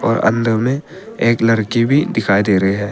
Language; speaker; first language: Hindi; early bilingual, other home language; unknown